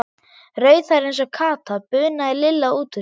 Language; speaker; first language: Icelandic; non-native, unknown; German